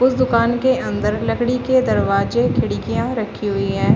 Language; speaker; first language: Hindi; native; Hindi